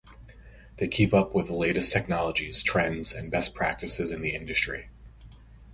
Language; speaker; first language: English; native; English